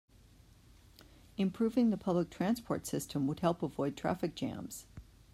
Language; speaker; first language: English; native; English